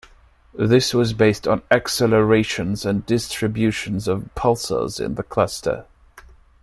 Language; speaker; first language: English; non-native, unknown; German